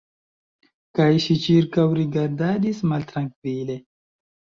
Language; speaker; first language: Esperanto; non-native, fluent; Chinese